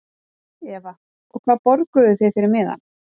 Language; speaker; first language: Icelandic; native; Icelandic